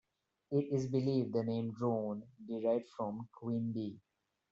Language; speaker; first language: English; non-native, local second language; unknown